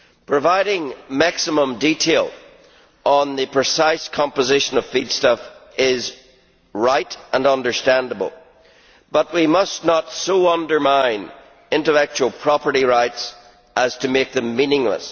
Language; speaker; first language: English; native; English